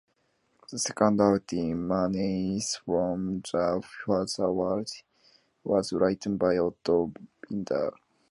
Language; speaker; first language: English; non-native, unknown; Japanese